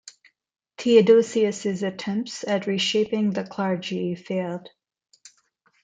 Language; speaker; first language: English; non-native, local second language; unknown